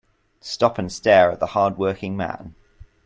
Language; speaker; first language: English; native; English